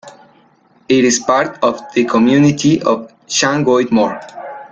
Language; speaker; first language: English; non-native, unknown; Spanish